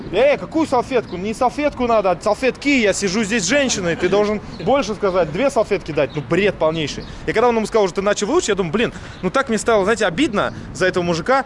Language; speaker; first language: Russian; native; Russian